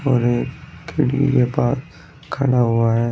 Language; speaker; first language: Hindi; native; Hindi